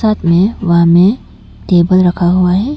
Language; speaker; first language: Hindi; non-native, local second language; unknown